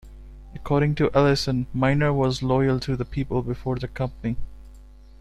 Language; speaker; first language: English; non-native, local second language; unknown